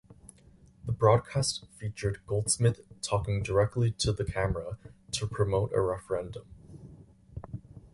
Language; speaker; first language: English; native; English